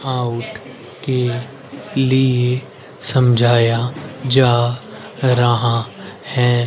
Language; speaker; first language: Hindi; native; Hindi